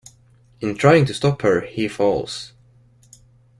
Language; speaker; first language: English; non-native, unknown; Swedish